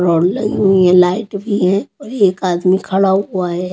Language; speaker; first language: Hindi; native; Hindi